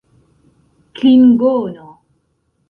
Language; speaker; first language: Esperanto; non-native, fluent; Central Kurdish